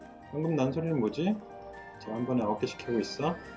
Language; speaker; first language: Korean; native; Korean